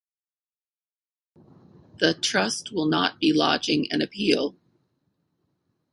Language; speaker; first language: English; native; English